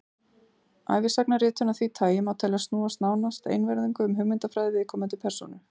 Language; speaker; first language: Icelandic; native; Icelandic